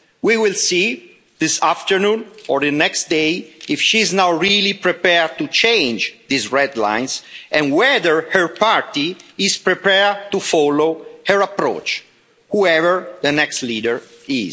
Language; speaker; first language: English; non-native, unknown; Italian